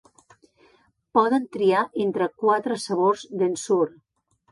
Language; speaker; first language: Catalan; native; Catalan